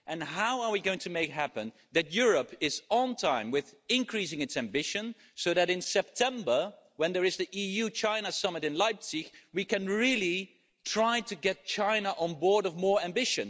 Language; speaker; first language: English; non-native, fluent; Dutch